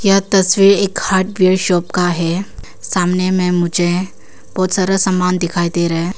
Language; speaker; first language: Hindi; non-native, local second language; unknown